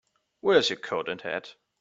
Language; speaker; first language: English; non-native, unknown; German